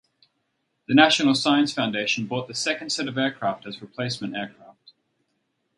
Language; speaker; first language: English; native; English